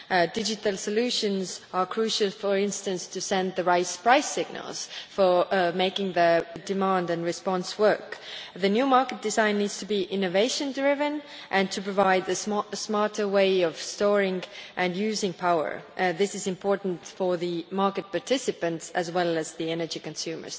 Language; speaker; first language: English; non-native, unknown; Estonian